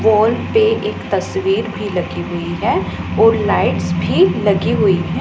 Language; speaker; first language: Hindi; non-native, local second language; Punjabi